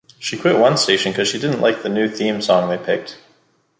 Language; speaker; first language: English; native; English